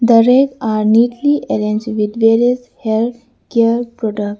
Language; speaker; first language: English; non-native, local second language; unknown